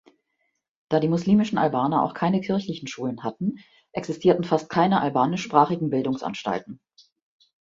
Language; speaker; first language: German; native; German